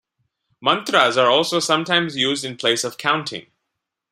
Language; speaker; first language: English; non-native, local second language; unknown